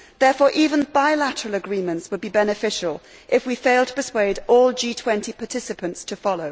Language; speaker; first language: English; native; English